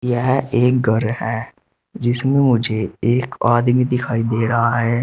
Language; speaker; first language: Hindi; native; Hindi